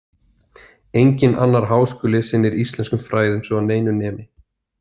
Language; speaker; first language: Icelandic; native; Icelandic